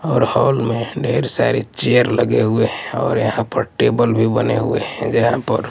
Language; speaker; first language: Hindi; non-native, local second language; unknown